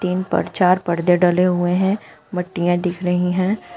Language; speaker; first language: Hindi; native; Hindi